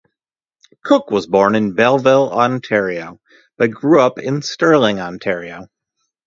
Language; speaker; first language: English; native; English